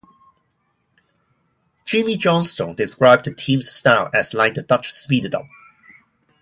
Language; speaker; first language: English; non-native, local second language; Cantonese